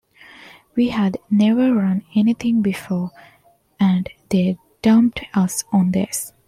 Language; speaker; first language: English; non-native, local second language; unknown